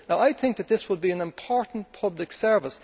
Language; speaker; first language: English; native; English